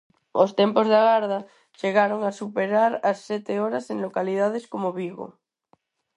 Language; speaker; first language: Galician; non-native, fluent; Spanish